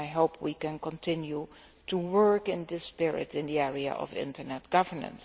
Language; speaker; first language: English; non-native, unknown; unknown